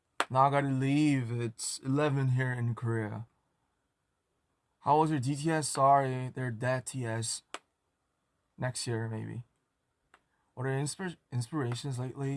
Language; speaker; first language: English; non-native, fluent; Korean